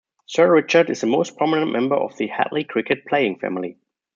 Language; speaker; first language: English; non-native, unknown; German